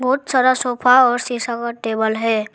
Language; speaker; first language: Hindi; non-native, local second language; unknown